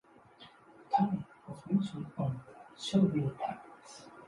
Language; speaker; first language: English; non-native, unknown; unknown